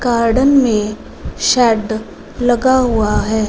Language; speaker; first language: Hindi; non-native, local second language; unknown